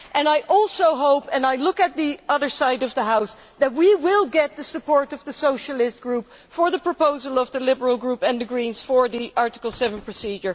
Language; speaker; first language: English; non-native, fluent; Dutch